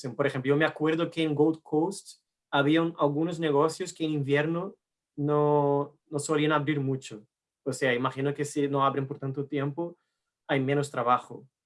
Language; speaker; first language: Spanish; non-native, related language; Portuguese